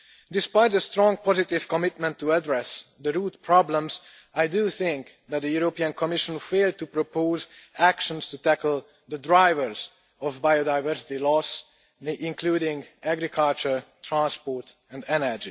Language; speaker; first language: English; non-native, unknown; Hungarian